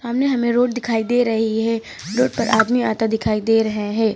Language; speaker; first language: Hindi; native; Hindi